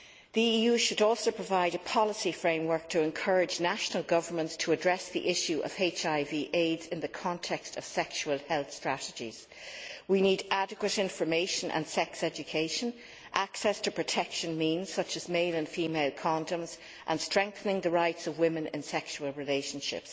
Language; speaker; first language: English; native; English